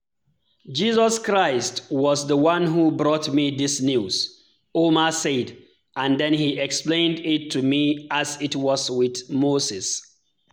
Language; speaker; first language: English; non-native, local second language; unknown